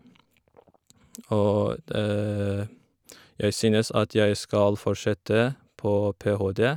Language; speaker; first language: Norwegian; non-native, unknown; Kurdish